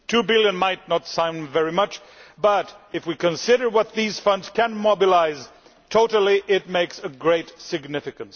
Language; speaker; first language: English; non-native, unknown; Swedish